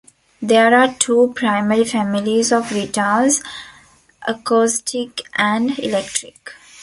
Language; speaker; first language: English; non-native, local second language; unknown